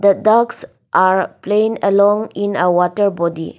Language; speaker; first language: English; non-native, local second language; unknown